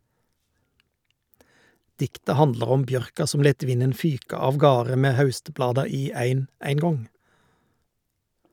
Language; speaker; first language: Norwegian; native; Norwegian